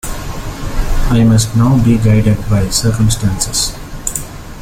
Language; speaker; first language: English; non-native, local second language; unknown